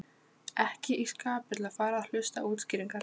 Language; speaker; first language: Icelandic; non-native, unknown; Polish